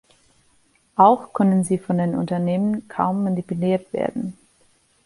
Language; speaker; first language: German; non-native, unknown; English